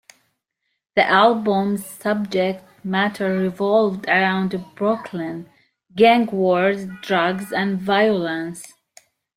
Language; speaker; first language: English; native; English